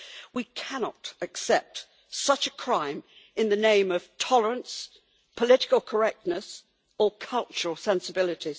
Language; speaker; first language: English; native; English